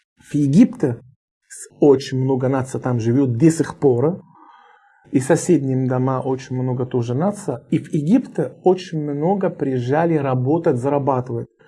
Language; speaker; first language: Russian; non-native, learner; Arabic